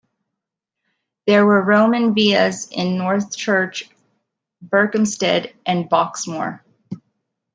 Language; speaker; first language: English; native; English